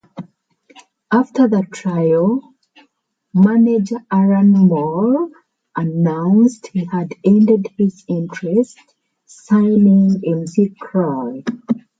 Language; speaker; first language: English; native; English